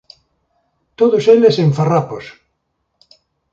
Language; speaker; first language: Galician; native; Galician